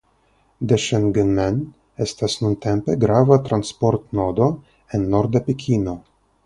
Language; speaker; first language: Esperanto; non-native, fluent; Russian